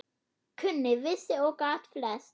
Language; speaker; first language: Icelandic; non-native, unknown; German